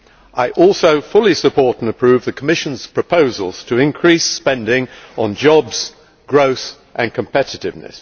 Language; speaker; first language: English; native; English